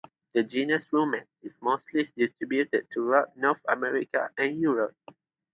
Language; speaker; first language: English; non-native, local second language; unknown